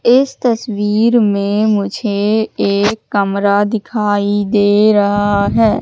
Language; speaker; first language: Hindi; native; Hindi